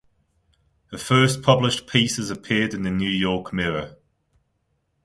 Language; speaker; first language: English; non-native, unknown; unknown